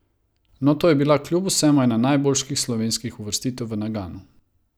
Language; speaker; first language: Slovenian; non-native, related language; Croatian